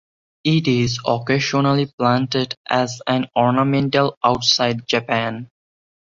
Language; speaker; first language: English; non-native, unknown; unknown